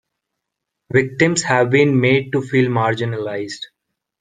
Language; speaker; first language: English; non-native, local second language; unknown